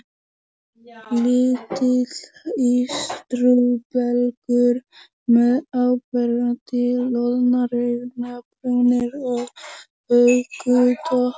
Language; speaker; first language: Icelandic; non-native, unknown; Polish